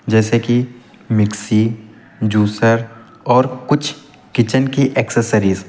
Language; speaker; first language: Hindi; native; Hindi